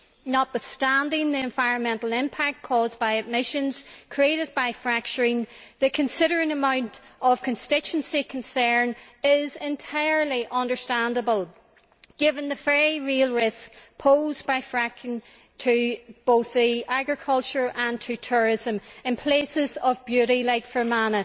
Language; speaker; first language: English; native; English